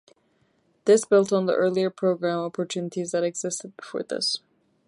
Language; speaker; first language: English; non-native, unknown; Turkish